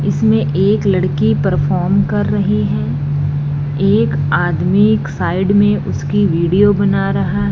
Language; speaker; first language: Hindi; non-native, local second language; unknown